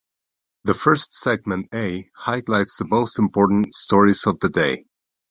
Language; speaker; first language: English; non-native, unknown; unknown